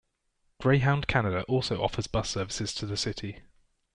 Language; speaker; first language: English; native; English